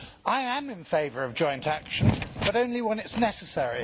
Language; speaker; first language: English; native; English